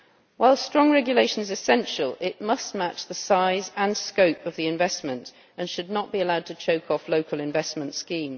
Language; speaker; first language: English; native; English